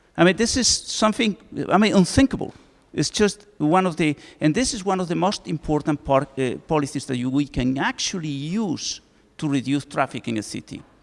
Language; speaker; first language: English; non-native, fluent; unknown